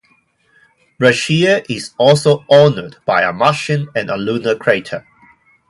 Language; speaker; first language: English; non-native, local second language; Cantonese